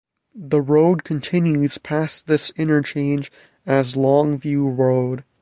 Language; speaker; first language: English; native; English